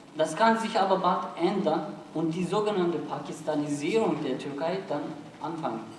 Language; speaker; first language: German; non-native, fluent; Turkish